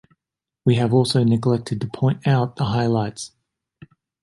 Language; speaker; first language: English; native; English